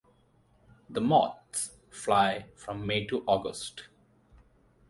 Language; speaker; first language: English; non-native, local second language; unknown